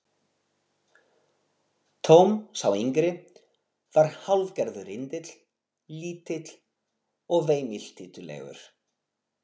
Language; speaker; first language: Icelandic; non-native, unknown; Portuguese